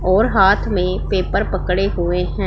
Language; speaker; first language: Hindi; non-native, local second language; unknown